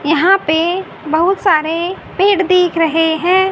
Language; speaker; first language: Hindi; native; Hindi